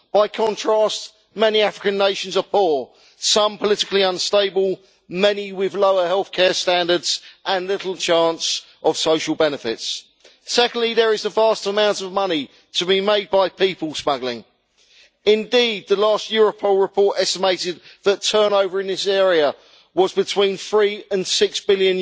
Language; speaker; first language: English; native; English